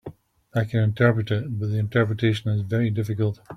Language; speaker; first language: English; native; English